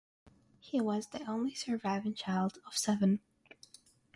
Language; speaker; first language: English; non-native, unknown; Russian